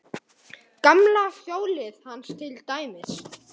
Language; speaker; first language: Icelandic; native; Icelandic